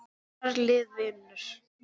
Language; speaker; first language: Icelandic; non-native, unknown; English